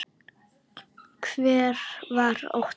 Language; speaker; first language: Icelandic; native; Icelandic